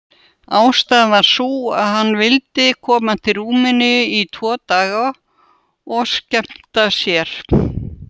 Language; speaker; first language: Icelandic; non-native, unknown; Russian